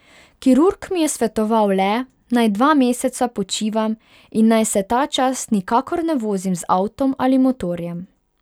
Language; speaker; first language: Slovenian; non-native, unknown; Hungarian